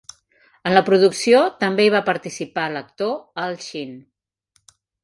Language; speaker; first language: Catalan; native; Catalan